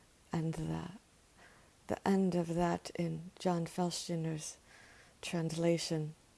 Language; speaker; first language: English; native; English